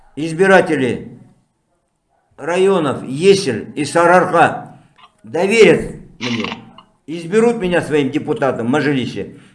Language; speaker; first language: Russian; non-native, local second language; Kazakh